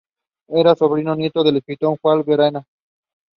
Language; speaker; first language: English; non-native, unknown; Spanish